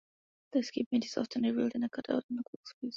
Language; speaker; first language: English; non-native, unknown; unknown